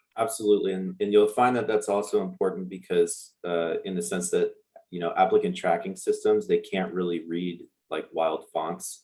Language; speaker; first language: English; native; English